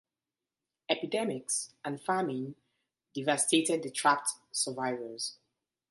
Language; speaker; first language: English; native; English